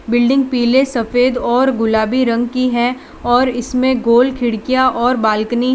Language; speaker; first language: Hindi; non-native, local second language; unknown